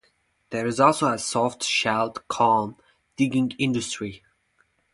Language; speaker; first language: English; non-native, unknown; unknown